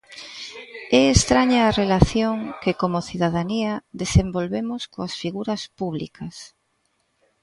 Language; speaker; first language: Galician; native; Galician